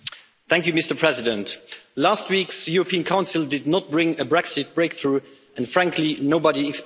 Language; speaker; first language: English; non-native, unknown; Luxembourgish